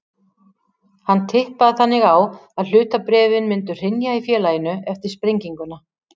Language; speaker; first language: Icelandic; native; Icelandic